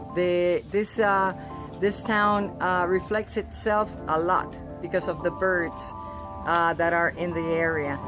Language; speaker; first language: English; non-native, fluent; Spanish